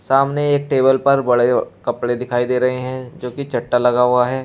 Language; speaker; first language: Hindi; native; Hindi